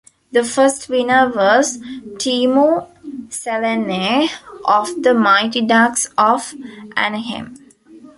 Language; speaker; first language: English; non-native, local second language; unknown